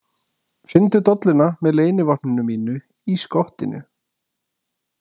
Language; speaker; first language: Icelandic; native; Icelandic